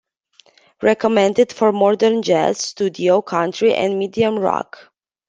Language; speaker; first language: English; non-native, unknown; Romanian